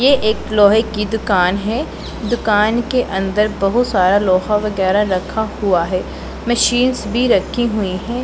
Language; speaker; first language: Hindi; non-native, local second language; Punjabi